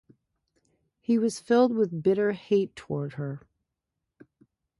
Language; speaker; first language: English; native; English